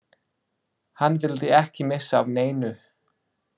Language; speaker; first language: Icelandic; non-native, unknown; English